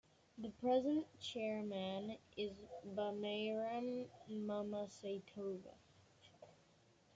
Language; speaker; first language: English; native; English